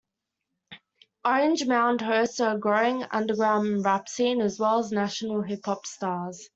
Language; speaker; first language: English; native; English